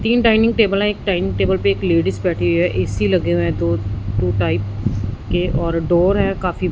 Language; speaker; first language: Hindi; non-native, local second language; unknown